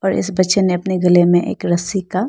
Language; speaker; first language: Hindi; non-native, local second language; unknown